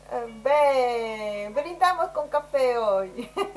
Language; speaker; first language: Spanish; native; Spanish